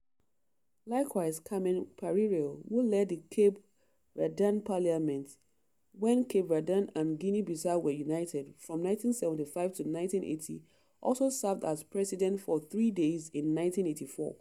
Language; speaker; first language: English; non-native, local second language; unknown